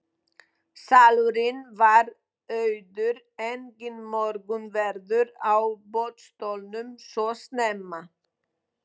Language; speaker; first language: Icelandic; non-native, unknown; Polish